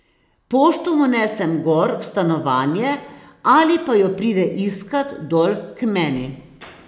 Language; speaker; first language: Slovenian; native; Slovenian